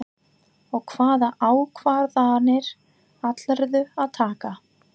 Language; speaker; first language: Icelandic; non-native, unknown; English